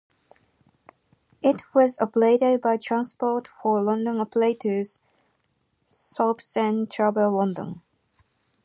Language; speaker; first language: English; non-native, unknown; Japanese